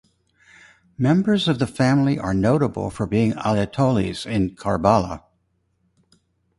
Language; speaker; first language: English; native; English